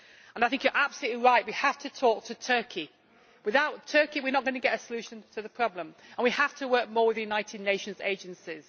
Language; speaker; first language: English; native; English